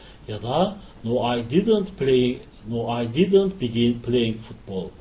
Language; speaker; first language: English; non-native, fluent; Turkish